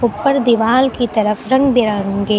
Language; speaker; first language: Hindi; native; Hindi